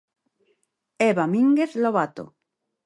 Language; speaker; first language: Galician; native; Galician